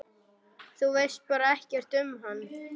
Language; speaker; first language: Icelandic; non-native, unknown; German